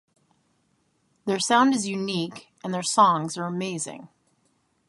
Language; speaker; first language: English; native; English